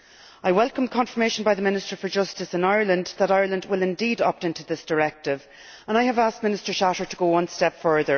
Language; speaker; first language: English; native; English